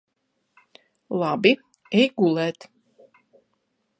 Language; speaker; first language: Latvian; non-native, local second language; Russian